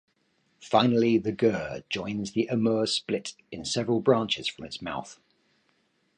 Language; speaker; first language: English; native; English